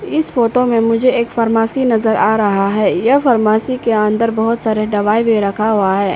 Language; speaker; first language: Hindi; non-native, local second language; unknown